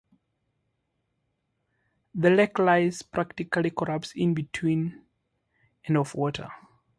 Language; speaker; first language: English; native; English